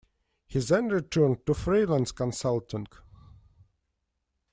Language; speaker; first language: English; non-native, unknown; Russian